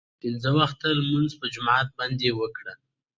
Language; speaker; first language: English; non-native, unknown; Pashto